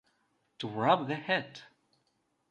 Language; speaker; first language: English; non-native, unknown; Russian